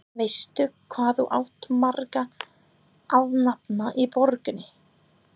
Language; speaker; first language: Icelandic; non-native, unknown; English